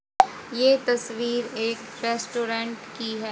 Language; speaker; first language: Hindi; native; Hindi